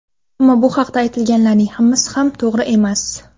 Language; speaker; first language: Uzbek; non-native, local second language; Kara-Kalpak